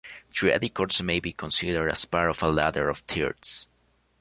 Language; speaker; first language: English; non-native, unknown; Spanish